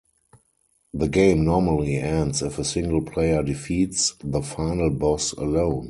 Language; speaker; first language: English; non-native, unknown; German